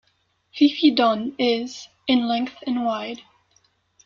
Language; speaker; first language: English; non-native, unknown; French